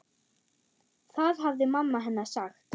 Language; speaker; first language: Icelandic; non-native, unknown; German